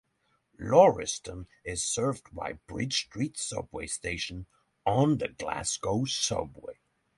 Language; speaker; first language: English; non-native, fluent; Norwegian